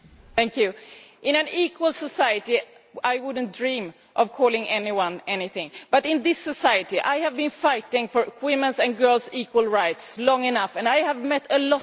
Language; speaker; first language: English; non-native, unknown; Swedish